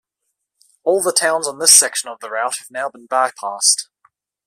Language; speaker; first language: English; native; English